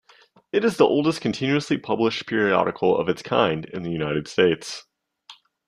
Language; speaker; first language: English; native; English